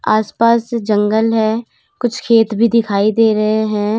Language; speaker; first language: Hindi; native; Hindi